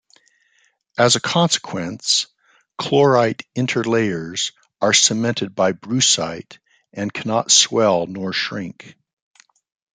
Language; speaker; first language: English; native; English